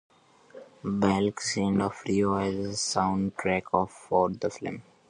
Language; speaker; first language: English; non-native, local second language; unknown